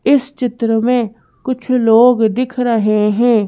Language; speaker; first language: Hindi; native; Hindi